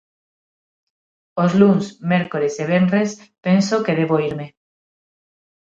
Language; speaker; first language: Galician; non-native, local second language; Spanish